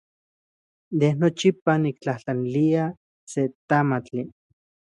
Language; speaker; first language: Central Puebla Nahuatl; native; Central Puebla Nahuatl